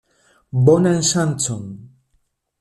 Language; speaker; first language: Esperanto; non-native, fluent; Spanish